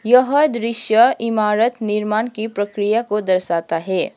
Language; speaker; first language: Hindi; non-native, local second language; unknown